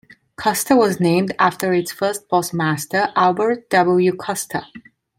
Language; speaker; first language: English; non-native, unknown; Italian